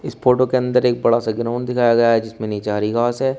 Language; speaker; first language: Hindi; native; Hindi